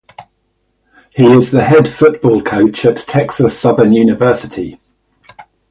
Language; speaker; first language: English; native; English